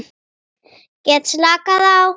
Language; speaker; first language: Icelandic; native; Icelandic